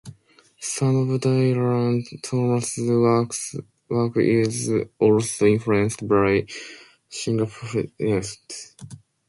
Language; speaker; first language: English; non-native, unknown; Japanese